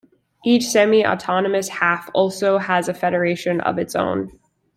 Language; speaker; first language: English; native; English